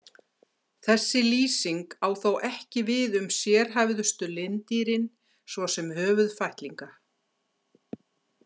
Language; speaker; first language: Icelandic; native; Icelandic